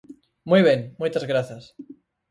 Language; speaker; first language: Galician; native; Galician